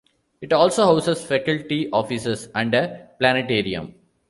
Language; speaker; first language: English; non-native, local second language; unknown